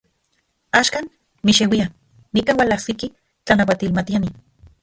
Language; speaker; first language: Central Puebla Nahuatl; non-native, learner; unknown